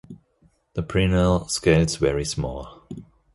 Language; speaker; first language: English; non-native, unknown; German